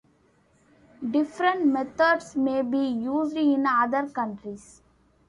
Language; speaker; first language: English; non-native, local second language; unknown